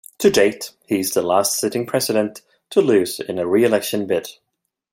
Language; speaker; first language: English; non-native, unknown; Swedish